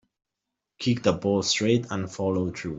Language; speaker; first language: English; non-native, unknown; Italian